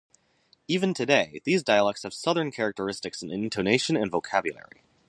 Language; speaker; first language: English; native; English